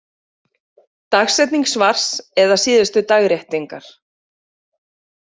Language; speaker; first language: Icelandic; native; Icelandic